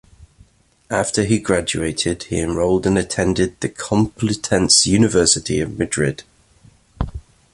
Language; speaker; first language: English; native; English